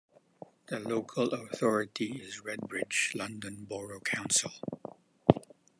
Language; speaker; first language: English; non-native, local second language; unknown